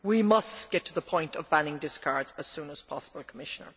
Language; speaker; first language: English; native; English